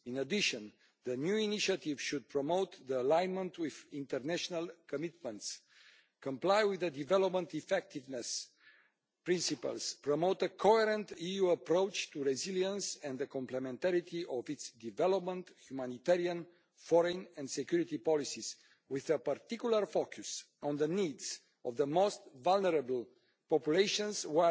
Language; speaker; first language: English; non-native, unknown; Romanian